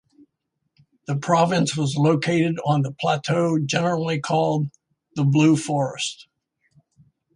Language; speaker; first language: English; native; English